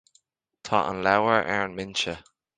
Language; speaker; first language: Irish; native; Irish